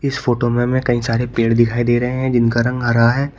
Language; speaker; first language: Hindi; native; Hindi